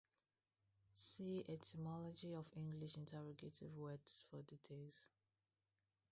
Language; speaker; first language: English; non-native, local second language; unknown